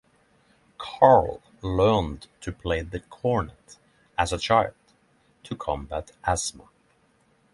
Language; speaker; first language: English; non-native, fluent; Norwegian